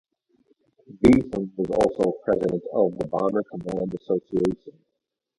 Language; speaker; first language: English; native; English